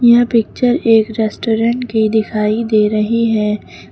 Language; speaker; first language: Hindi; native; Hindi